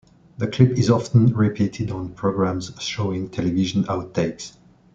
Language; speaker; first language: English; non-native, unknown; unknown